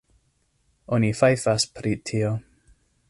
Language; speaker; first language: Esperanto; non-native, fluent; English